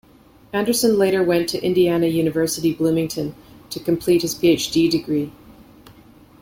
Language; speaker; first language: English; native; English